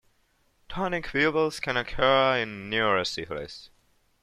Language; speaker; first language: English; non-native, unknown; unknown